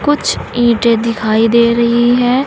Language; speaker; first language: Hindi; native; Hindi